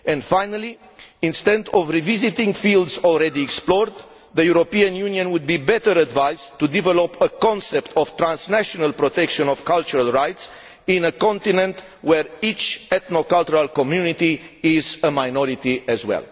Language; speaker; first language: English; non-native, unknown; Romanian